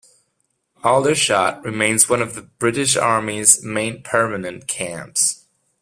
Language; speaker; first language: English; non-native, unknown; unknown